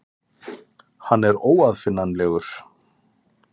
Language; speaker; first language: Icelandic; native; Icelandic